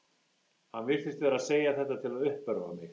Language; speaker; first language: Icelandic; non-native, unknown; English